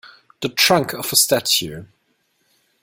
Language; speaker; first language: English; non-native, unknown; German